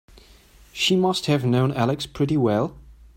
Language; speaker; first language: English; non-native, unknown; German